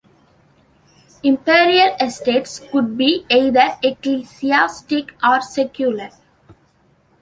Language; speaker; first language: English; non-native, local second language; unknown